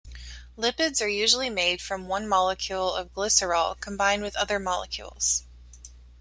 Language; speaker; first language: English; native; English